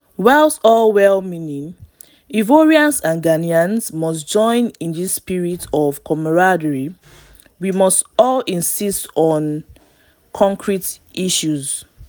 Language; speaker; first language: English; non-native, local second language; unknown